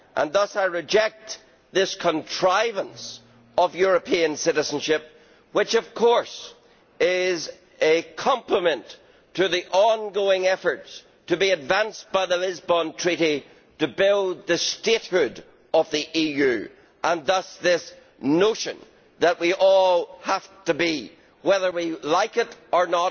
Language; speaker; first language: English; native; English